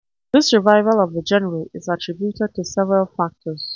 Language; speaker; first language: English; non-native, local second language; Hausa